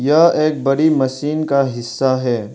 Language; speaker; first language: Hindi; non-native, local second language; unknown